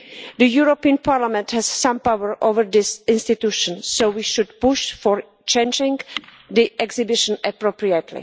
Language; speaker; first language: English; non-native, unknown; Czech